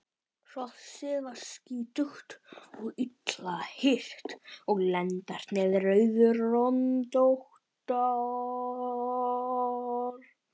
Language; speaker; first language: Icelandic; native; Icelandic